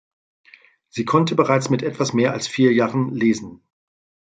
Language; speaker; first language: German; native; German